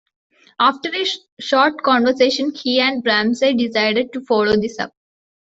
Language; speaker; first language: English; non-native, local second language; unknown